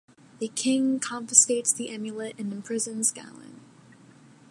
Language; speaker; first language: English; native; English